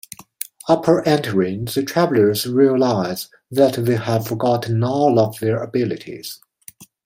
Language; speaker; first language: English; non-native, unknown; Chinese